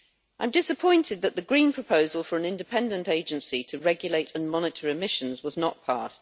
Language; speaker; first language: English; native; English